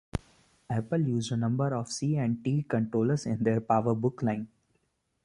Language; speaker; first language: English; non-native, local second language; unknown